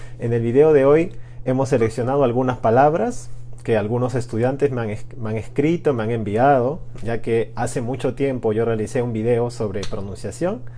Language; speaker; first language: Spanish; native; Spanish